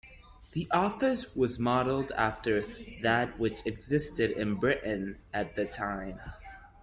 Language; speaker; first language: English; non-native, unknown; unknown